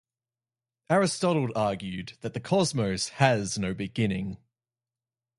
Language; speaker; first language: English; native; English